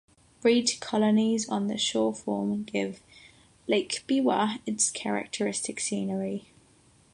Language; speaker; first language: English; non-native, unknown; Catalan